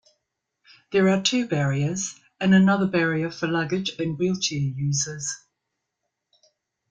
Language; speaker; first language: English; native; English